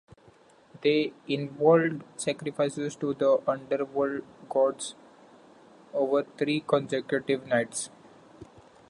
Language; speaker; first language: English; non-native, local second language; Marathi